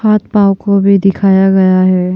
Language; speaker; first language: Hindi; non-native, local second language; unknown